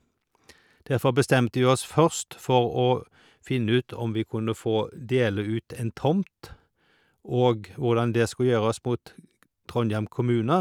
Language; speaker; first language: Norwegian; native; Norwegian